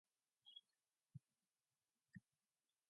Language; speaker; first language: English; non-native, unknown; Mongolian